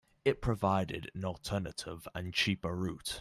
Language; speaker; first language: English; native; English